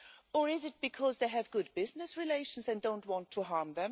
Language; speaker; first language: English; non-native, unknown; German